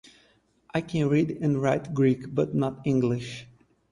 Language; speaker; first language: English; native; English